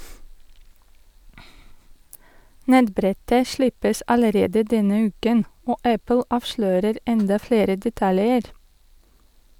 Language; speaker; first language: Norwegian; non-native, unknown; Russian